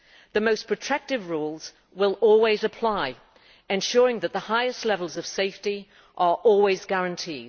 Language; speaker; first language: English; native; English